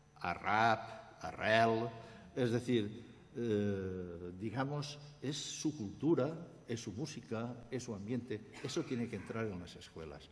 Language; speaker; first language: Spanish; non-native, local second language; Catalan